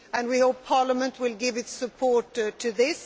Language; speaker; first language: English; non-native, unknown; Swedish